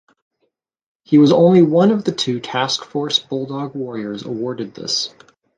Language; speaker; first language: English; native; English